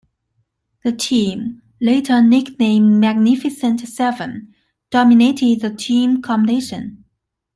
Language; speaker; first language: English; non-native, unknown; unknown